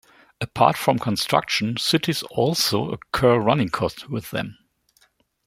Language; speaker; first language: English; non-native, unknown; German